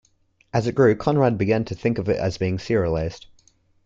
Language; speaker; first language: English; native; English